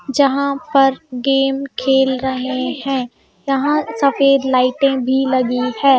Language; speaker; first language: Hindi; native; Hindi